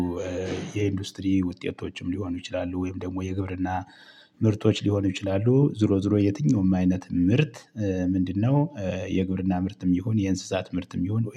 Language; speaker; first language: Amharic; native; Amharic